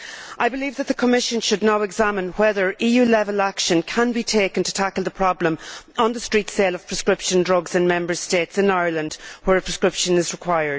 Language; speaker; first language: English; native; English